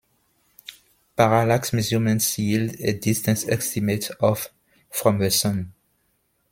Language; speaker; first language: English; non-native, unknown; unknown